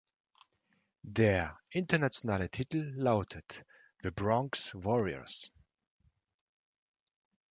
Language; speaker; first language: German; non-native, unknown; Russian